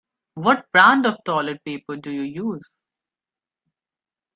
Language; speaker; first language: English; non-native, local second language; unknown